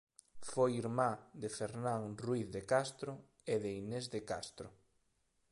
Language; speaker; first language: Galician; native; Galician